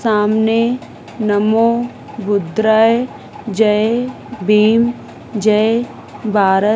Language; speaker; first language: Hindi; native; Hindi